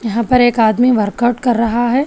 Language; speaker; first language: Hindi; non-native, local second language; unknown